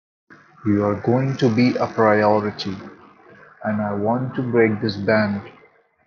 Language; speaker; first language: English; non-native, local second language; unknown